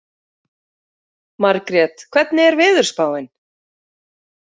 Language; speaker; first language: Icelandic; native; Icelandic